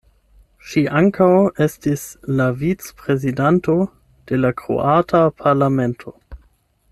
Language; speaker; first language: Esperanto; non-native, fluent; German